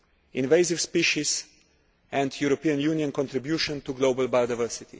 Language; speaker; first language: English; non-native, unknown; Slovenian